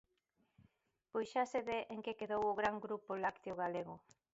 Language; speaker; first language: Galician; native; Galician